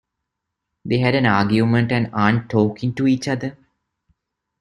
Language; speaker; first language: English; non-native, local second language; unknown